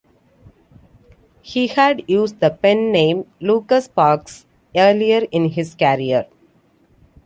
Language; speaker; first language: English; non-native, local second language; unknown